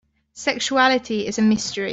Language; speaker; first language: English; native; English